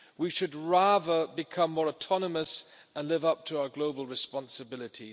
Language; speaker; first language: English; non-native, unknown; German